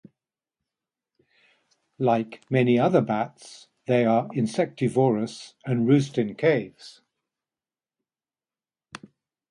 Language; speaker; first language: English; native; English